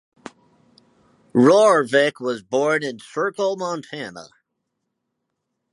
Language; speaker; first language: English; native; English